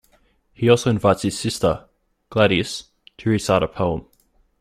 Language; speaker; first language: English; native; English